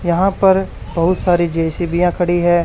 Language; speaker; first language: Hindi; native; Hindi